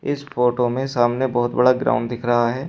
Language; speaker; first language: Hindi; native; Hindi